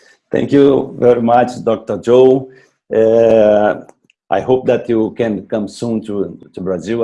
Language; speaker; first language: English; non-native, learner; Portuguese